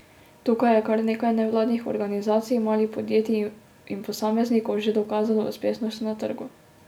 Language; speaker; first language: Slovenian; native; Slovenian